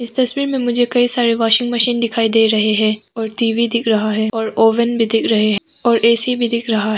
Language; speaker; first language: Hindi; non-native, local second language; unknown